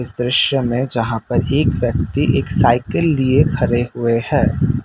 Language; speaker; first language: Hindi; non-native, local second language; Assamese